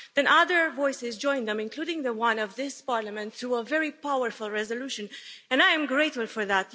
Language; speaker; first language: English; non-native, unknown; Romanian